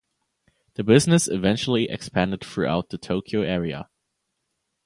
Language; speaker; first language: English; non-native, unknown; German